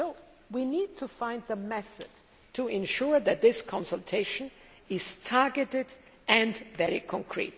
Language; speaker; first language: English; non-native, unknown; German